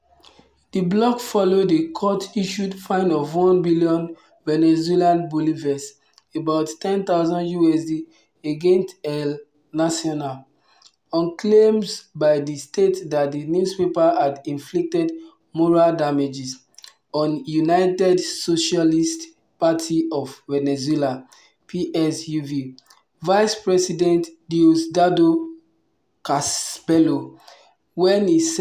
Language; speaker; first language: English; non-native, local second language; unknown